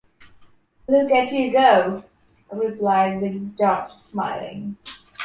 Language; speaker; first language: English; non-native, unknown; Polish